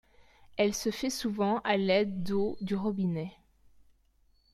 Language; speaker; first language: French; native; French